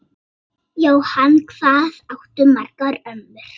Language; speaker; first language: Icelandic; native; Icelandic